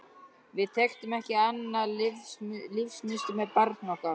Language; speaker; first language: Icelandic; native; Icelandic